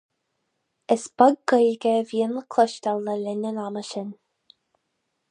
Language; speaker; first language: Irish; non-native, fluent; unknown